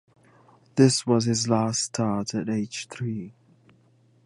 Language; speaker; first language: English; native; English